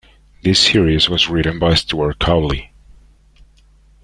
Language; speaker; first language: English; non-native, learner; Spanish